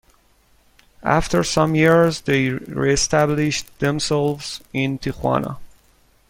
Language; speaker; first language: English; non-native, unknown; Persian